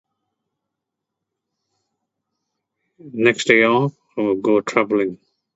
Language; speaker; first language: English; non-native, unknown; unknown